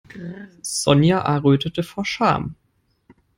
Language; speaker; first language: English; non-native, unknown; German